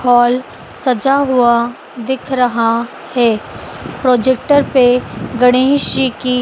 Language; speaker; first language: Hindi; native; Hindi